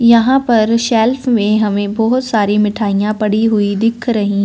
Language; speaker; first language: Hindi; non-native, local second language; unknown